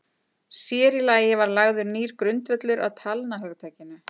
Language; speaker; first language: Icelandic; native; Icelandic